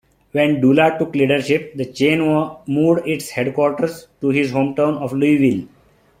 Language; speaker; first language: English; non-native, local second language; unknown